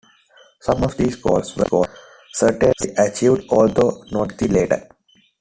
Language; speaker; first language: English; non-native, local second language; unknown